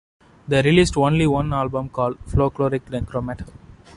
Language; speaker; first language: English; non-native, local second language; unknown